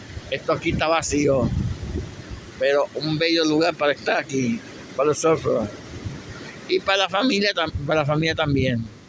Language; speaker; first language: Spanish; native; Spanish